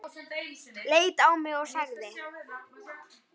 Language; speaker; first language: Icelandic; native; Icelandic